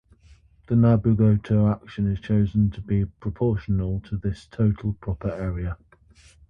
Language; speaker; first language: English; native; English